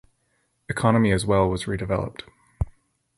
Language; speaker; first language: English; native; English